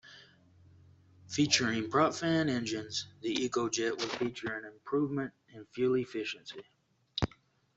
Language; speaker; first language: English; native; English